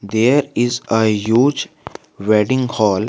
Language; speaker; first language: English; non-native, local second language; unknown